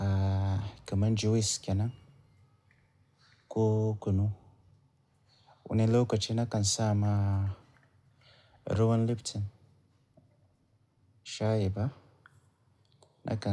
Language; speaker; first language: Hausa; native; Hausa